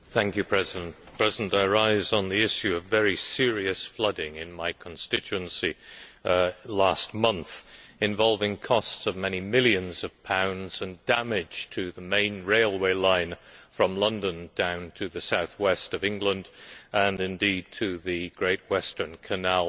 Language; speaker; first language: English; native; English